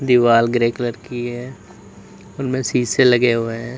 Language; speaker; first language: Hindi; native; Hindi